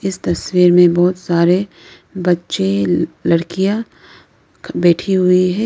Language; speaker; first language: Hindi; non-native, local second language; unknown